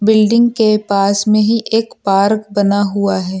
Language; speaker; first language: Hindi; native; Hindi